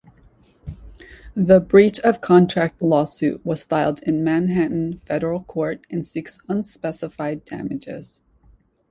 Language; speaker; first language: English; native; English